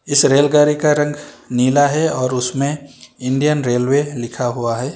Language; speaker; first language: Hindi; non-native, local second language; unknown